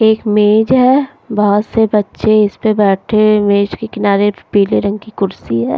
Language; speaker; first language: Hindi; non-native, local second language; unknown